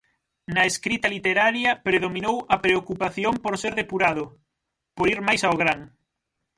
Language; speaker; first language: Galician; native; Galician